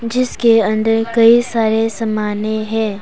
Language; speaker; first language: Hindi; non-native, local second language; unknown